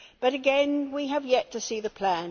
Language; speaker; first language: English; native; English